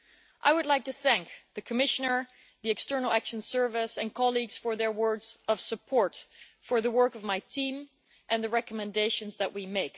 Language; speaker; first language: English; non-native, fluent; Dutch